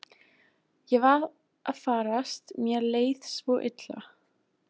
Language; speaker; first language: Icelandic; non-native, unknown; German